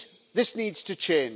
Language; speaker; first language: English; native; English